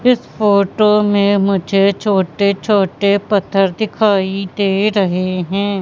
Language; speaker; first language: Hindi; native; Hindi